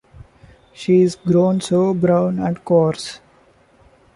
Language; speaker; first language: English; non-native, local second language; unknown